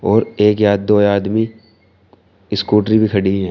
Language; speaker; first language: Hindi; native; Hindi